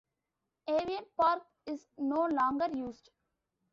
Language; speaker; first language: English; non-native, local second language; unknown